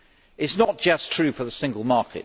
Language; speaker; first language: English; native; English